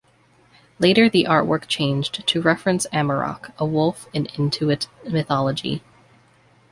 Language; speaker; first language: English; native; English